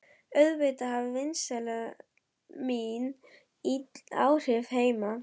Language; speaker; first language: Icelandic; non-native, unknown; German